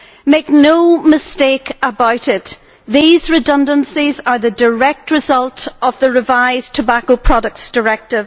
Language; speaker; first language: English; native; English